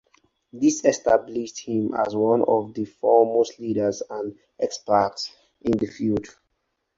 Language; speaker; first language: English; non-native, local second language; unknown